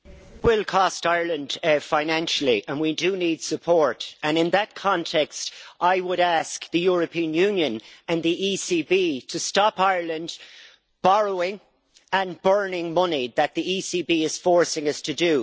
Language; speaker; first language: English; native; English